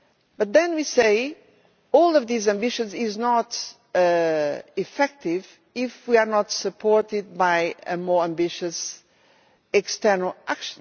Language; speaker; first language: English; non-native, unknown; Portuguese